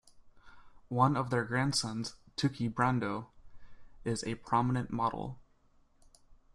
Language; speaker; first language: English; native; English